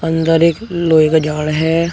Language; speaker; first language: Hindi; native; Hindi